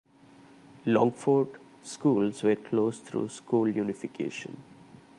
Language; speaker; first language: English; non-native, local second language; Malayalam